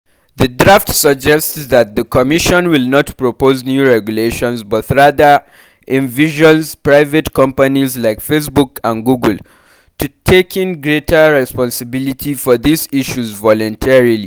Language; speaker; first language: English; non-native, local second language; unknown